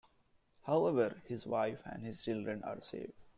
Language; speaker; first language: English; non-native, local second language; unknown